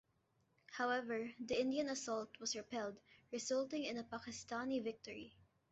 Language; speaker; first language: English; non-native, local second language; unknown